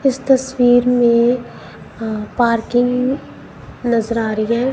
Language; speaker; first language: Hindi; non-native, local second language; Punjabi